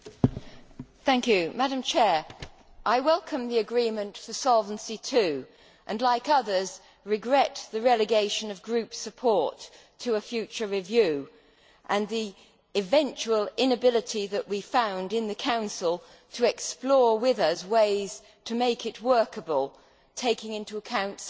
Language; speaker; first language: English; native; English